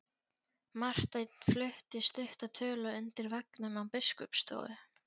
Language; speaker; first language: Icelandic; non-native, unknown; Polish